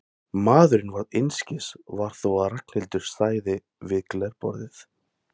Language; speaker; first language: Icelandic; non-native, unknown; Thai